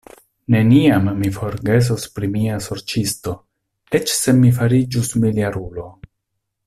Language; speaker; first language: Esperanto; non-native, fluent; Italian